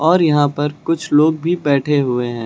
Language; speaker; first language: Hindi; native; Hindi